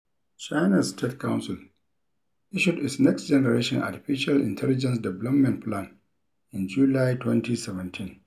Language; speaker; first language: English; non-native, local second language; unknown